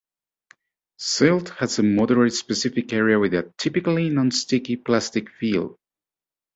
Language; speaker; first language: English; native; English